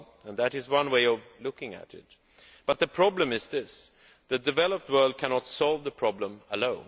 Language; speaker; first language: English; non-native, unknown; Swedish